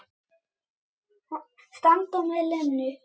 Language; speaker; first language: Icelandic; native; Icelandic